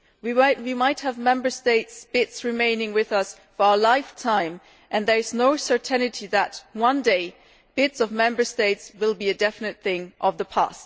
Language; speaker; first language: English; non-native, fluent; German